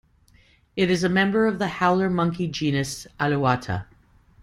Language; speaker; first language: English; native; English